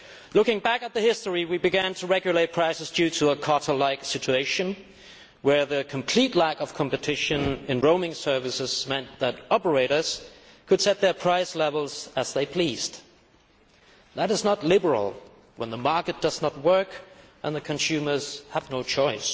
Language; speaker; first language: English; non-native, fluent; Danish